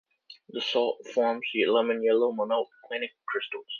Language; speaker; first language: English; native; English